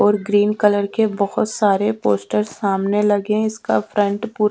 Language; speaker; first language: Hindi; native; Hindi